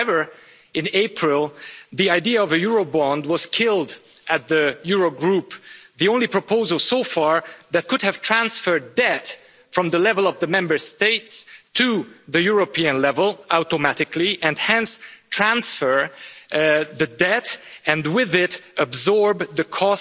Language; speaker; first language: English; non-native, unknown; Hungarian